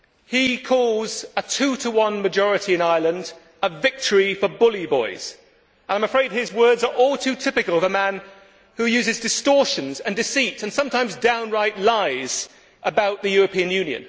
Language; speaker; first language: English; native; English